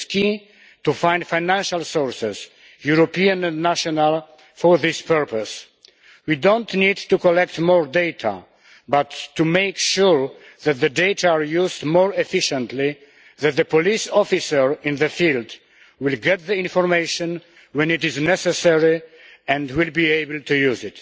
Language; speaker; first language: English; non-native, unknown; Polish